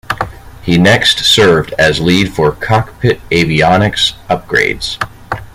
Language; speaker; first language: English; native; English